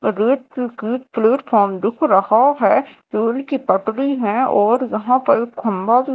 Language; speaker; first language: Hindi; native; Hindi